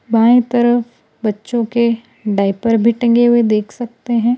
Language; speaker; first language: Hindi; non-native, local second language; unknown